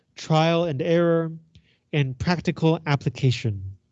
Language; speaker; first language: English; non-native, fluent; Chinese